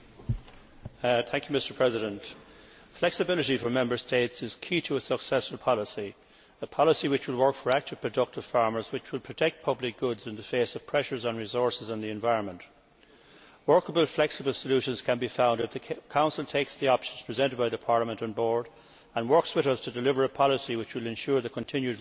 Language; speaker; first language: English; native; English